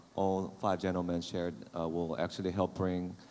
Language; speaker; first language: English; non-native, fluent; Korean